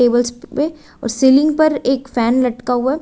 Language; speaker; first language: Hindi; native; Hindi